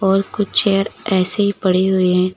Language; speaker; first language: Hindi; native; Hindi